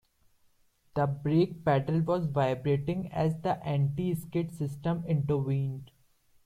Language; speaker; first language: English; non-native, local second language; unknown